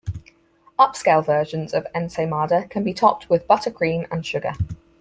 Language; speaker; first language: English; native; English